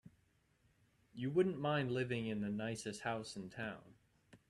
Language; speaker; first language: English; native; English